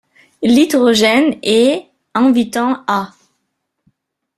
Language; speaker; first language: French; non-native, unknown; German